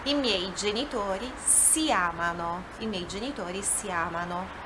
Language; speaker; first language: Italian; non-native, fluent; Portuguese